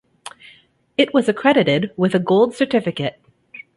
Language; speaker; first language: English; native; English